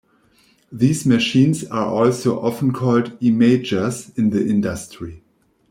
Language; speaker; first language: English; non-native, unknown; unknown